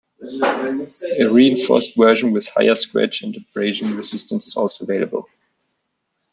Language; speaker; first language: English; non-native, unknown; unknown